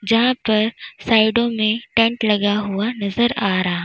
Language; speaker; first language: Hindi; native; Hindi